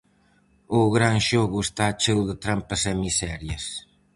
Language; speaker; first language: Galician; native; Galician